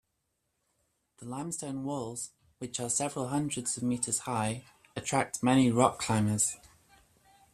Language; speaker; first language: English; native; English